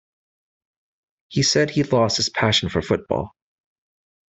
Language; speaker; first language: English; native; English